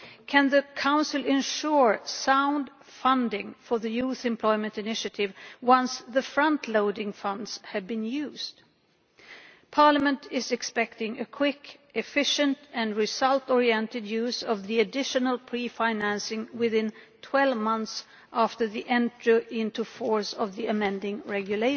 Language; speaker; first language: English; non-native, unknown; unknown